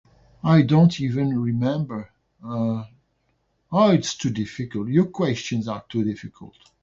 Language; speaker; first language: English; non-native, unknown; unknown